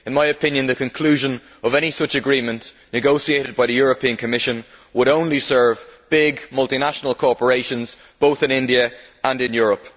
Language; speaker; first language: English; native; English